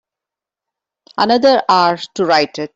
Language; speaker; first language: English; non-native, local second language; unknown